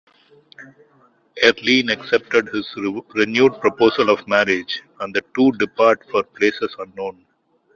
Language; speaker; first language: English; non-native, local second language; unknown